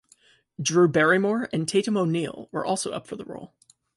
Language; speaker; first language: English; native; English